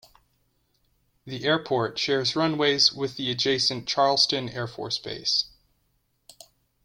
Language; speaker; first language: English; native; English